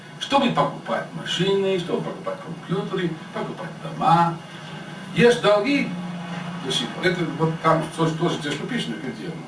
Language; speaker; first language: Russian; non-native, fluent; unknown